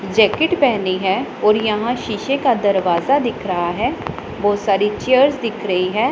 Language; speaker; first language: Hindi; non-native, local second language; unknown